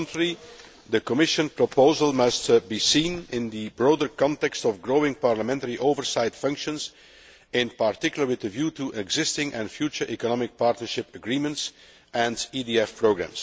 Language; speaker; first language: English; non-native, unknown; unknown